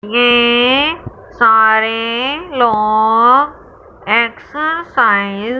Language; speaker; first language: Hindi; non-native, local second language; Punjabi